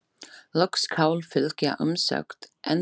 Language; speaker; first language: Icelandic; non-native, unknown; Slovak